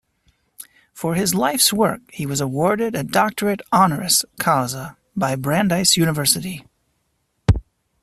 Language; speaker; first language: English; native; English